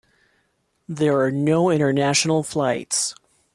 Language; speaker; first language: English; non-native, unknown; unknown